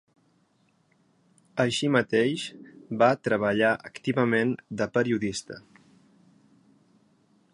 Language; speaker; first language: Catalan; native; Catalan